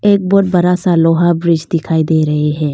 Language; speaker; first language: Hindi; non-native, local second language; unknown